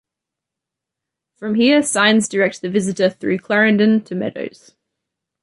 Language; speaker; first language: English; native; English